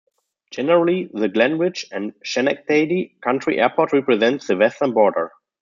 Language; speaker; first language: English; non-native, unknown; German